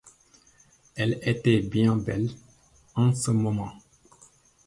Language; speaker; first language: French; non-native, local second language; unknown